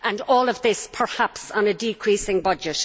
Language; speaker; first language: English; native; English